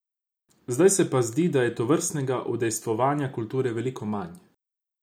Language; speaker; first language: Slovenian; non-native, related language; Croatian